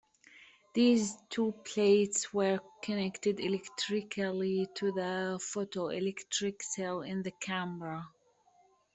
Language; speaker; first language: English; native; English